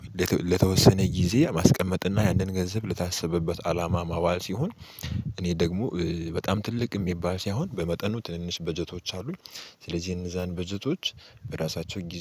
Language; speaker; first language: Amharic; native; Amharic